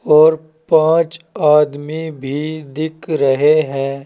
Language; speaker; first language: Hindi; native; Hindi